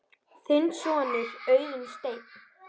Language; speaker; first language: Icelandic; native; Icelandic